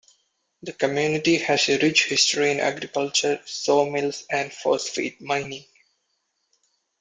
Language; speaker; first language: English; non-native, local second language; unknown